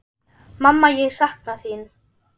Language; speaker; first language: Icelandic; non-native, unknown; German